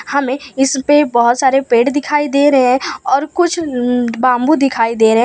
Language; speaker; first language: Hindi; non-native, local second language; Gujarati